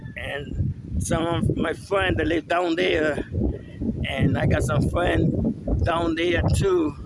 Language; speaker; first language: English; non-native, fluent; Spanish